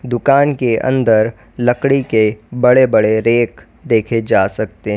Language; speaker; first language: Hindi; native; Hindi